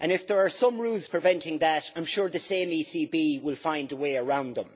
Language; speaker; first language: English; native; English